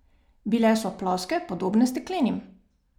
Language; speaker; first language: Slovenian; native; Slovenian